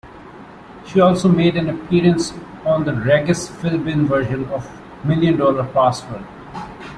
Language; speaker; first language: English; non-native, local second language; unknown